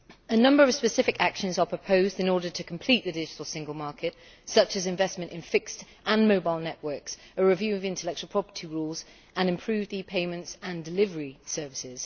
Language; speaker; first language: English; native; English